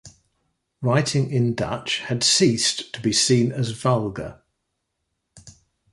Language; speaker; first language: English; native; English